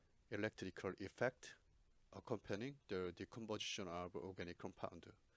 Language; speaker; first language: English; non-native, fluent; Korean